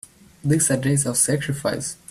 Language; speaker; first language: English; native; English